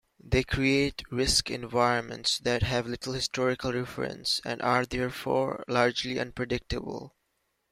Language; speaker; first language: English; native; English